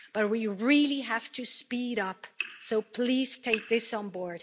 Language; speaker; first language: English; non-native, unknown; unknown